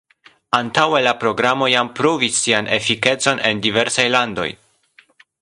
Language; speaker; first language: Esperanto; non-native, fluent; Polish